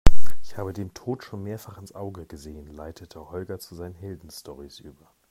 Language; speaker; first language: German; native; German